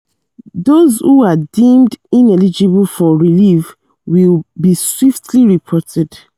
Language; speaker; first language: English; non-native, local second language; Yoruba